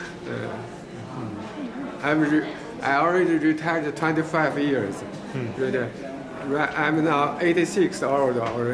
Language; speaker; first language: English; non-native, learner; Chinese